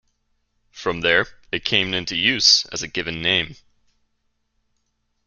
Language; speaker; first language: English; native; English